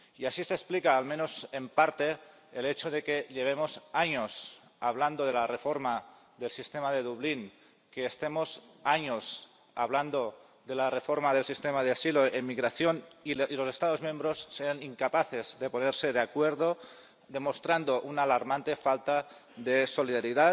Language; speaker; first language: Spanish; non-native, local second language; Catalan